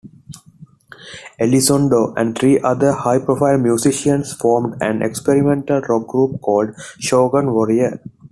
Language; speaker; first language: English; non-native, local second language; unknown